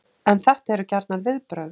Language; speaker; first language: Icelandic; native; Icelandic